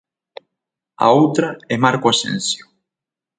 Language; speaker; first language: Galician; native; Galician